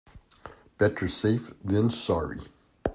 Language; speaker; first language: English; native; English